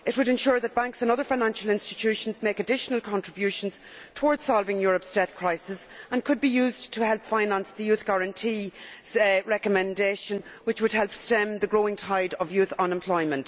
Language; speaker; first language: English; native; English